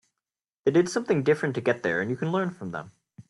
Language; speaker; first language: English; native; English